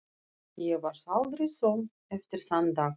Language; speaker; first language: Icelandic; non-native, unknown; Russian